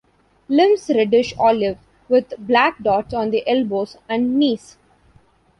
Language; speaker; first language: English; non-native, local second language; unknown